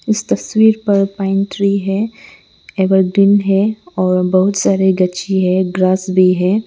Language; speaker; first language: Hindi; non-native, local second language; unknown